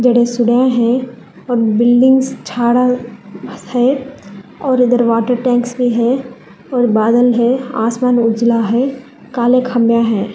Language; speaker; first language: Hindi; non-native, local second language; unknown